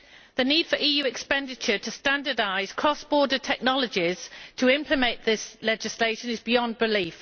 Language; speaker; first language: English; native; English